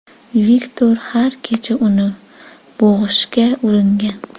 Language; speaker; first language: Uzbek; native; Uzbek